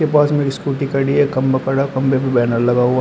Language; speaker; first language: Hindi; native; Hindi